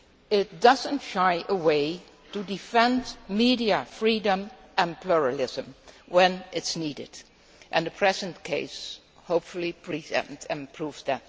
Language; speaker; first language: English; non-native, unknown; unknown